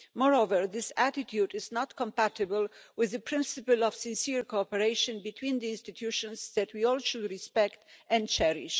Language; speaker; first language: English; non-native, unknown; Polish